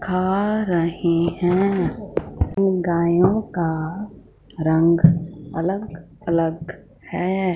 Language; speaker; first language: Hindi; non-native, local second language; Punjabi